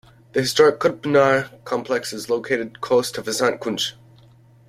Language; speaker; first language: English; native; English